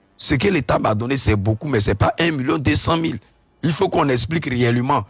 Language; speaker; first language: French; non-native, local second language; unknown